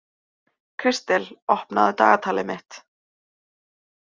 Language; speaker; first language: Icelandic; native; Icelandic